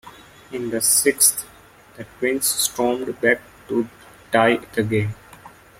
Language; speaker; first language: English; non-native, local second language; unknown